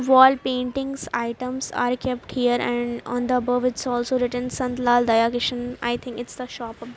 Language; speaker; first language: English; non-native, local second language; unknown